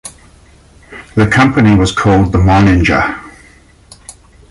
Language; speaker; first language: English; native; English